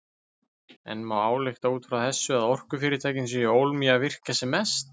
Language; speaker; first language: Icelandic; native; Icelandic